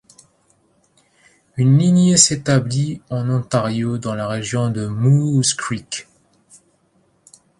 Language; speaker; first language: French; native; French